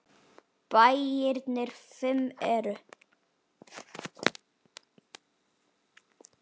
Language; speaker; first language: Icelandic; native; Icelandic